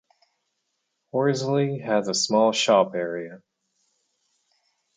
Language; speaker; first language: English; native; English